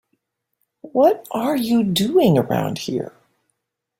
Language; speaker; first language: English; native; English